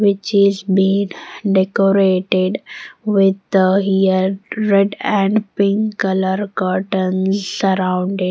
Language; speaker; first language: English; non-native, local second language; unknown